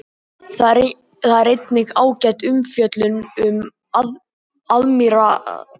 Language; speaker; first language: Icelandic; native; Icelandic